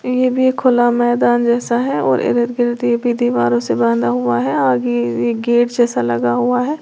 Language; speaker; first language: Hindi; native; Hindi